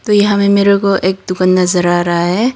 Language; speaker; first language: Hindi; non-native, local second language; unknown